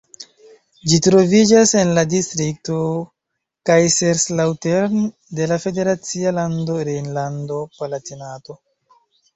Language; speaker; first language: Esperanto; non-native, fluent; Chinese